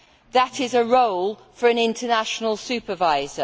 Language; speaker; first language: English; native; English